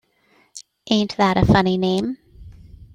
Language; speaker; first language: English; native; English